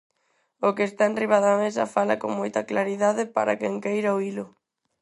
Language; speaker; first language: Galician; non-native, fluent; Spanish